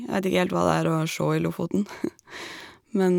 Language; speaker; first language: Norwegian; native; Norwegian